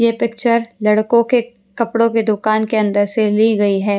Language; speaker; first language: Hindi; non-native, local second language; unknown